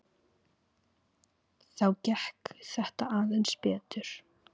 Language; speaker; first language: Icelandic; native; Icelandic